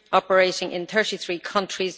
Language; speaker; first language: English; native; English